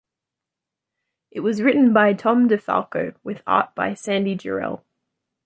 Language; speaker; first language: English; native; English